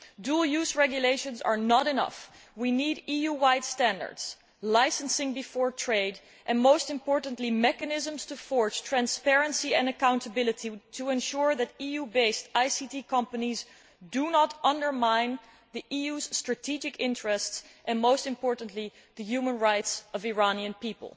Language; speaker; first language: English; non-native, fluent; Dutch